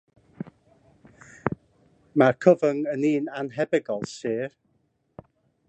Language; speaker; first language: Welsh; non-native, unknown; English